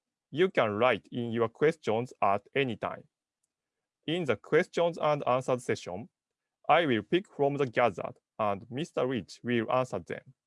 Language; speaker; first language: English; non-native, learner; Japanese